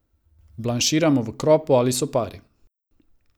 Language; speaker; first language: Slovenian; non-native, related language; Croatian